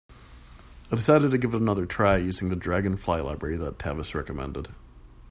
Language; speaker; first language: English; native; English